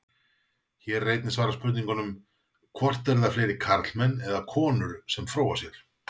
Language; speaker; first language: Icelandic; native; Icelandic